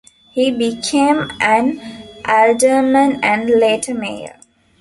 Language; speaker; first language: English; non-native, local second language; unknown